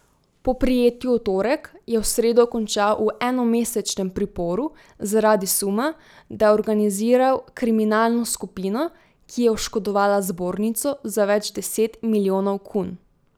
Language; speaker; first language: Slovenian; native; Slovenian